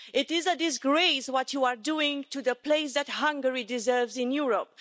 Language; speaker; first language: English; non-native, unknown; Romanian